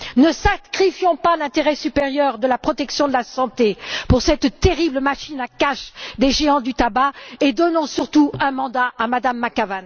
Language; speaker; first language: French; native; French